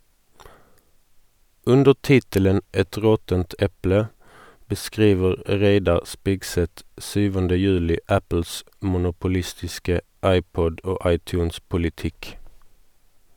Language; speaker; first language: Norwegian; non-native, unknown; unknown